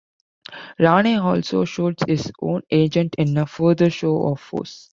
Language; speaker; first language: English; non-native, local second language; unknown